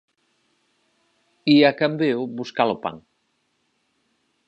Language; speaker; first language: Galician; native; Galician